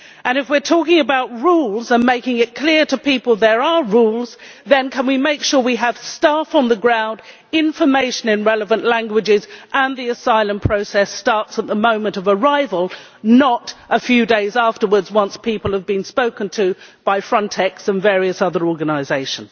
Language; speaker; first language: English; native; English